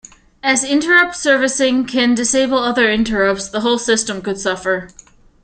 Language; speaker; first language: English; native; English